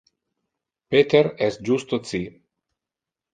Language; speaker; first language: Interlingua; non-native, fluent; Italian